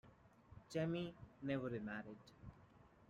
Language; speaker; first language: English; non-native, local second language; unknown